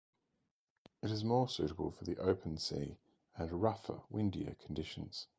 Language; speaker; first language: English; native; English